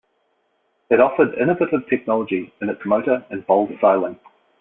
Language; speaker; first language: English; native; English